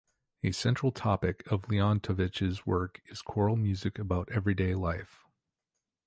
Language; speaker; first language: English; native; English